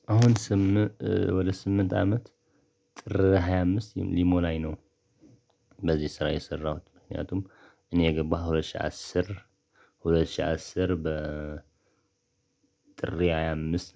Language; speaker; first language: Amharic; non-native, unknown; Tigrinya